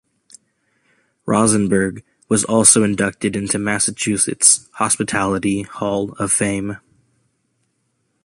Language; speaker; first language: English; native; English